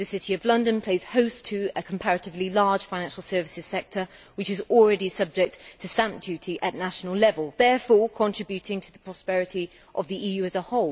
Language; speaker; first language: English; native; English